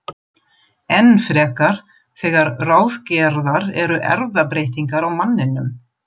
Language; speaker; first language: Icelandic; non-native, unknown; German